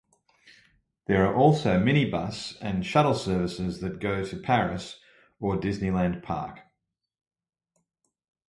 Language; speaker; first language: English; native; English